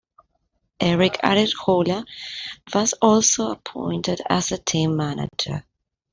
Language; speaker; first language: English; non-native, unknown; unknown